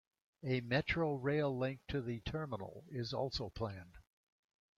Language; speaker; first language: English; native; English